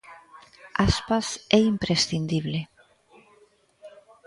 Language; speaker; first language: Galician; native; Galician